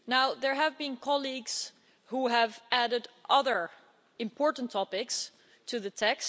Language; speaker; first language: English; non-native, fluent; Dutch